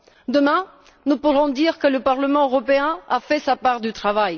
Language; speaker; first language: French; non-native, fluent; Bulgarian